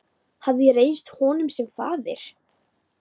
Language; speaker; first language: Icelandic; non-native, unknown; Polish